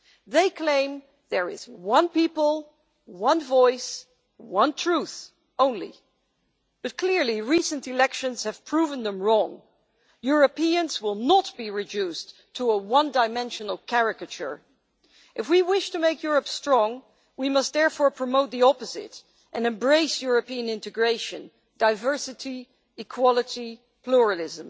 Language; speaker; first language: English; non-native, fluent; Dutch